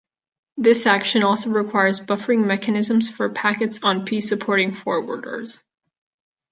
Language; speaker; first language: English; non-native, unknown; Catalan